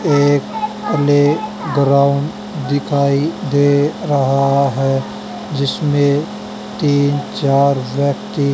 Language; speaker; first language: Hindi; native; Hindi